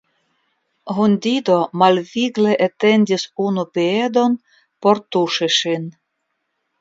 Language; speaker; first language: Esperanto; non-native, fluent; Russian